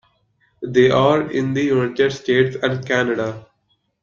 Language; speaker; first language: English; non-native, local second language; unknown